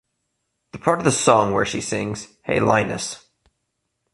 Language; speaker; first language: English; native; English